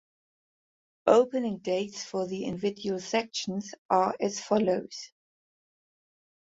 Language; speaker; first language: English; non-native, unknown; German